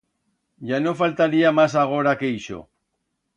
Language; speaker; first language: Aragonese; native; Aragonese